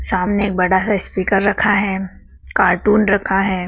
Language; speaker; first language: Hindi; native; Hindi